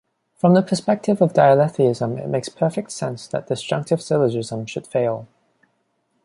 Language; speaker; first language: English; non-native, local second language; Cantonese